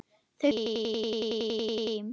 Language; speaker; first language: Icelandic; non-native, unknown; German